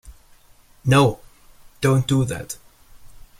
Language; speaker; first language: English; non-native, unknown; German